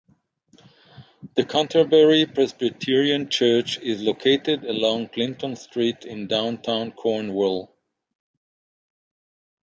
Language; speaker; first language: English; non-native, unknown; Hebrew